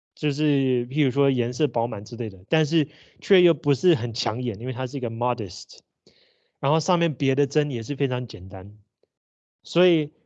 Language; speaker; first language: Chinese; native; Chinese